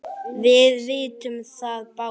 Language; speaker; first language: Icelandic; native; Icelandic